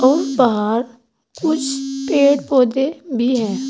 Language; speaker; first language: Hindi; native; Hindi